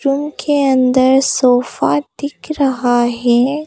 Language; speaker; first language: Hindi; non-native, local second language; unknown